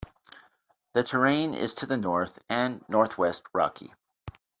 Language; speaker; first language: English; native; English